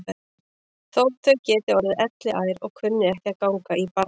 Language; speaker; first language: Icelandic; native; Icelandic